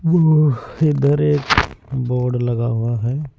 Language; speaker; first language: Hindi; native; Hindi